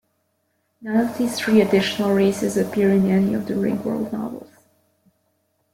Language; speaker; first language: English; native; English